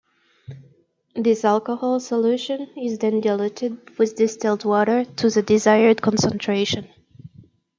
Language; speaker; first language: English; native; English